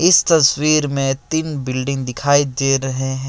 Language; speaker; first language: Hindi; non-native, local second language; Assamese